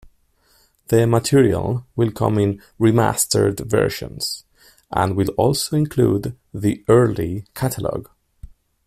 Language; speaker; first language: English; non-native, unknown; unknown